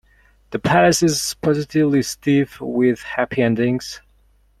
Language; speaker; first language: English; non-native, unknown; Mongolian